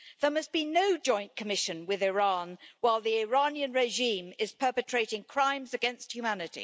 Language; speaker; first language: English; native; English